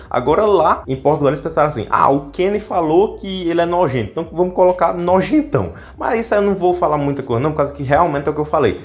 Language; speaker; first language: Portuguese; native; Portuguese